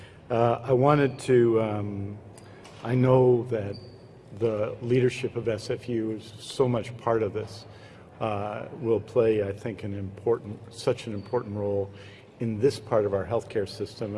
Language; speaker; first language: English; native; English